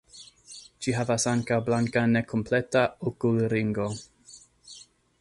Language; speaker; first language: Esperanto; non-native, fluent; English